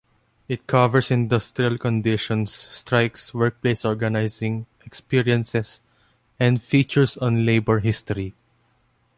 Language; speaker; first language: English; non-native, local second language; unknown